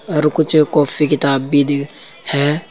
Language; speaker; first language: Hindi; native; Hindi